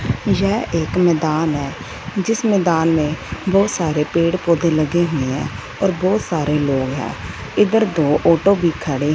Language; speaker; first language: Hindi; non-native, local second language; Punjabi